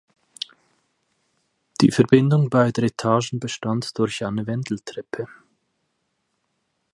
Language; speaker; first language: German; native; German